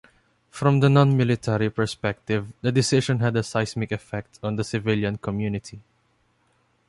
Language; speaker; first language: English; non-native, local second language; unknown